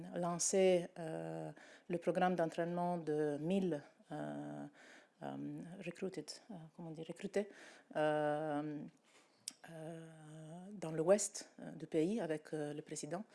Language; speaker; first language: French; non-native, related language; Italian